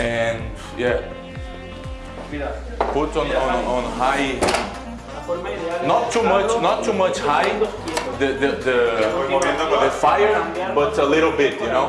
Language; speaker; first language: English; non-native, learner; Portuguese